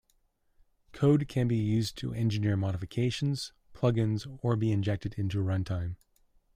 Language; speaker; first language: English; native; English